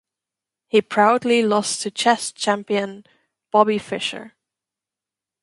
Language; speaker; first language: English; non-native, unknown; German